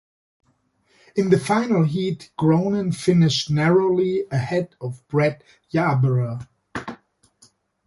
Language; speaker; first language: English; native; English